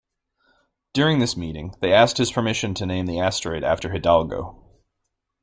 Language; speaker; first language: English; native; English